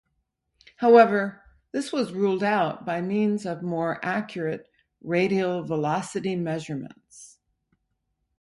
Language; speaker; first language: English; native; English